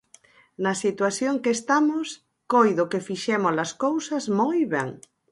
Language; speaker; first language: Galician; native; Galician